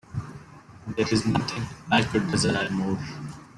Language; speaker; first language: English; non-native, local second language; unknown